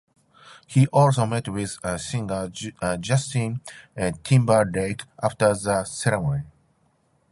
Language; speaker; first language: English; non-native, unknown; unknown